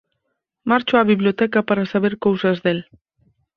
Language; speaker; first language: Galician; native; Galician